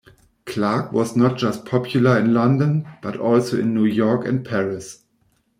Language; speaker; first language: English; non-native, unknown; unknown